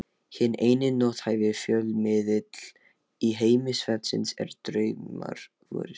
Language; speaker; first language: Icelandic; non-native, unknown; Lithuanian